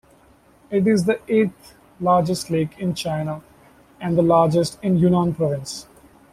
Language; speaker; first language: English; non-native, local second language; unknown